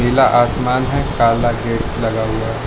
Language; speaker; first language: Hindi; non-native, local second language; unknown